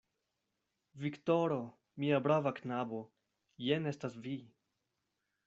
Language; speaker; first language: Esperanto; non-native, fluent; Spanish